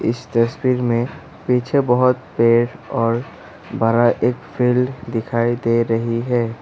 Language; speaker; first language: Hindi; non-native, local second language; Assamese